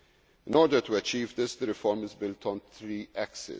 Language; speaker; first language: English; non-native, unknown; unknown